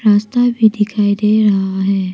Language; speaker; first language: Hindi; non-native, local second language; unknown